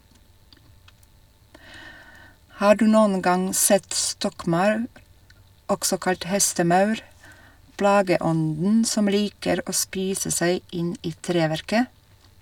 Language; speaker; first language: Norwegian; non-native, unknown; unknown